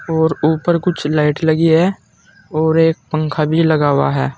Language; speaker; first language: Hindi; native; Hindi